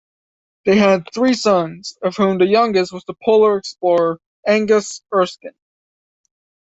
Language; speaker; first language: English; native; English